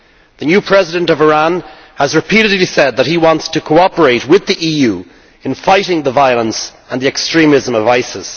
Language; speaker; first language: English; native; English